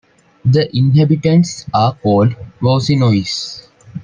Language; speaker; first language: English; non-native, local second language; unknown